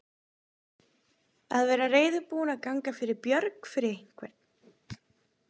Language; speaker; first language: Icelandic; native; Icelandic